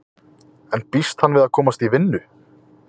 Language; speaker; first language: Icelandic; native; Icelandic